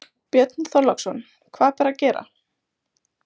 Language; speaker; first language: Icelandic; native; Icelandic